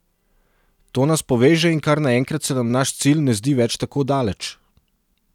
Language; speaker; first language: Slovenian; non-native, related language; Serbian